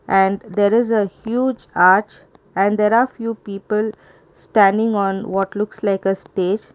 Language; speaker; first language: English; non-native, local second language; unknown